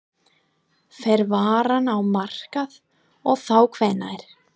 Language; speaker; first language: Icelandic; non-native, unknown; English